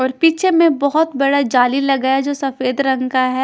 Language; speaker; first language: Hindi; non-native, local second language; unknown